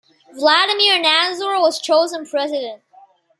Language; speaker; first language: English; non-native, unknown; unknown